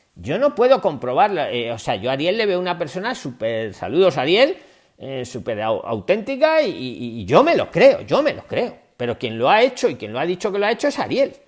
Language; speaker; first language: Spanish; native; Spanish